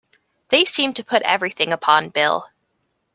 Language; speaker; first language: English; native; English